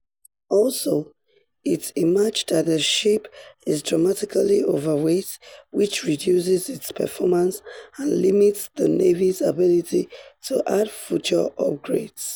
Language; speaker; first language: English; non-native, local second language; Yoruba